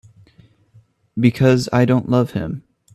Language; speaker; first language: English; native; English